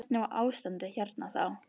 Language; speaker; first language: Icelandic; native; Icelandic